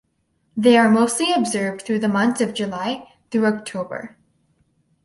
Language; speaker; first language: English; native; English